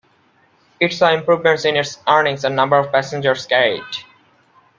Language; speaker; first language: English; non-native, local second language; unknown